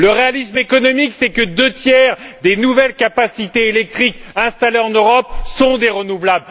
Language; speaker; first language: French; native; French